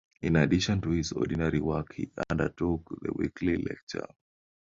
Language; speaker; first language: English; non-native, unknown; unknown